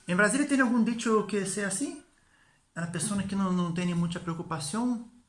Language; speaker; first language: Portuguese; non-native, learner; Spanish